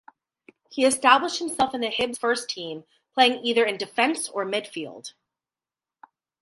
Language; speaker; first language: English; native; English